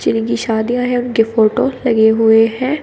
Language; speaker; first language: Hindi; native; Hindi